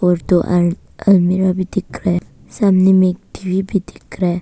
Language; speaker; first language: Hindi; non-native, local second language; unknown